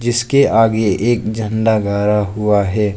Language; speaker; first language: Hindi; non-native, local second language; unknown